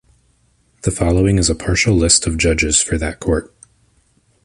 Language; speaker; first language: English; native; English